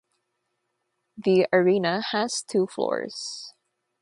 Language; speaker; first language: English; non-native, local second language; Filipino